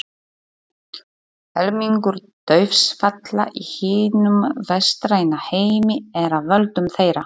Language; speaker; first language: Icelandic; non-native, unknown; Polish